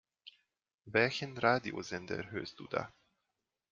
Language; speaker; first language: German; non-native, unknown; Hungarian